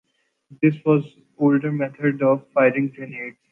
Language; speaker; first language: English; non-native, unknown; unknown